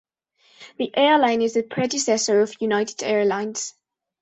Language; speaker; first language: English; non-native, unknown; Spanish